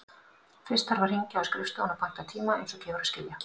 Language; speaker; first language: Icelandic; native; Icelandic